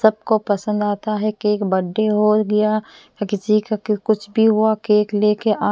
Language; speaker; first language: Hindi; non-native, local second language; Bhojpuri